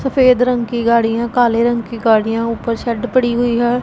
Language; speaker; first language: Hindi; non-native, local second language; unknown